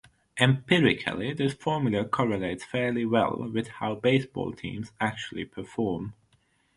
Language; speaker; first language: English; non-native, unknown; German